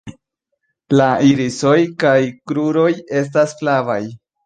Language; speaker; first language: Esperanto; non-native, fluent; Spanish